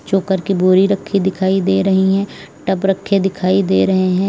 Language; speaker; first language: Hindi; native; Hindi